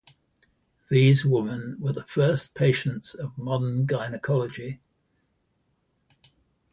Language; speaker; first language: English; native; English